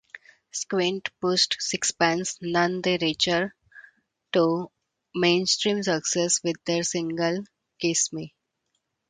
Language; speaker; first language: English; non-native, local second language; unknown